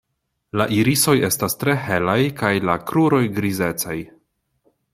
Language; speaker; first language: Esperanto; non-native, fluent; Polish